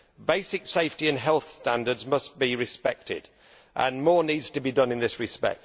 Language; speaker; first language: English; native; English